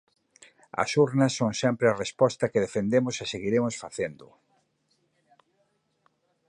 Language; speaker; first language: Galician; native; Galician